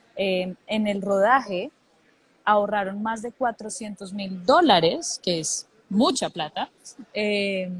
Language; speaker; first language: Spanish; native; Spanish